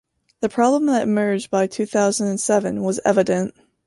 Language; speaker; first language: English; native; English